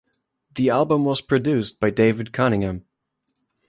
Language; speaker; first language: English; non-native, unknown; German